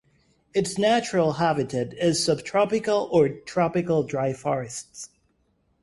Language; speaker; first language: English; non-native, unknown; Spanish